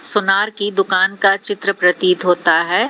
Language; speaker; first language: Hindi; native; Hindi